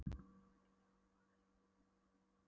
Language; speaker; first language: Icelandic; non-native, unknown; Polish